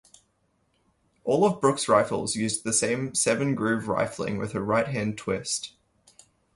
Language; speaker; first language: English; native; English